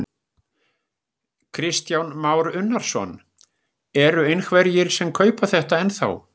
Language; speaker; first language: Icelandic; native; Icelandic